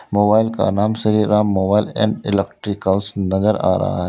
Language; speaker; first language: Hindi; native; Hindi